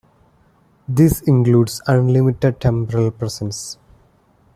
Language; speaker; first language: English; non-native, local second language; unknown